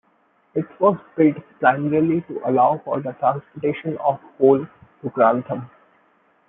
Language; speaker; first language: English; non-native, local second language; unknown